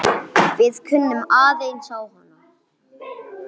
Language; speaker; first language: Icelandic; non-native, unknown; English